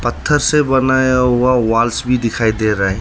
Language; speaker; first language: Hindi; non-native, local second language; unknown